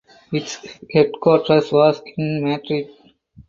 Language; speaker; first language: English; non-native, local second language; Tamil